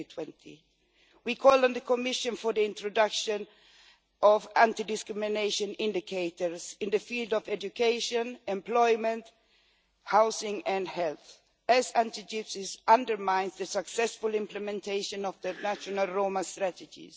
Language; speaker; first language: English; non-native, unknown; Swedish